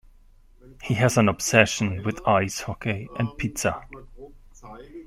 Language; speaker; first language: English; non-native, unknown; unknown